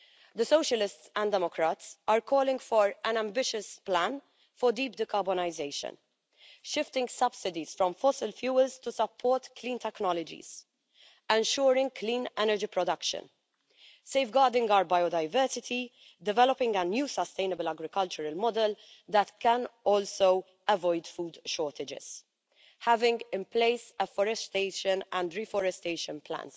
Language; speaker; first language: English; non-native, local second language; Maltese